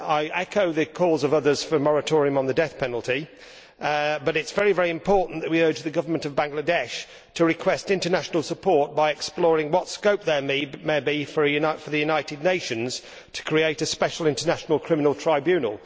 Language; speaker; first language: English; native; English